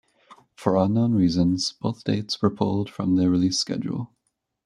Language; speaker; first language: English; native; English